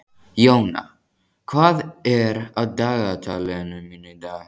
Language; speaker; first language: Icelandic; native; Icelandic